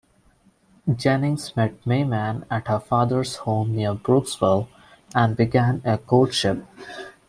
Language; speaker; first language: English; non-native, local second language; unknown